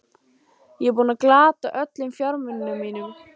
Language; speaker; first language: Icelandic; native; Icelandic